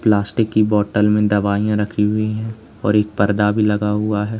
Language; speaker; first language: Hindi; native; Hindi